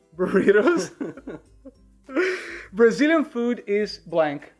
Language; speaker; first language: English; non-native, fluent; Portuguese